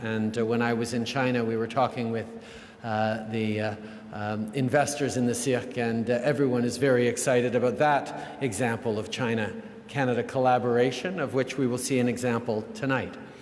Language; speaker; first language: English; native; English